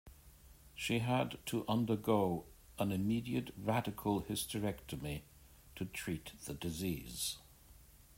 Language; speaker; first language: English; native; English